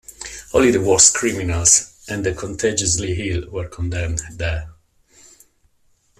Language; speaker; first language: English; non-native, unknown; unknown